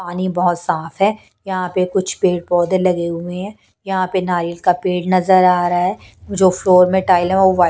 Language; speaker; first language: Hindi; non-native, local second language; Punjabi